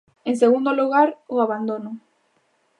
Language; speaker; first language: Galician; native; Galician